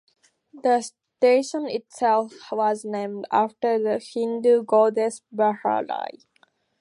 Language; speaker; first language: English; native; English